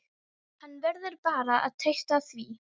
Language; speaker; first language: Icelandic; non-native, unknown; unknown